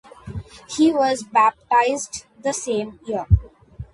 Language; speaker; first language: English; non-native, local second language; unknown